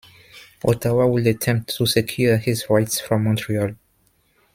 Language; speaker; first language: English; non-native, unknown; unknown